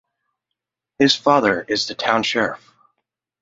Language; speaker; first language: English; native; English